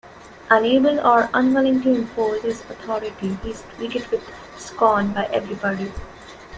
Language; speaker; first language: English; non-native, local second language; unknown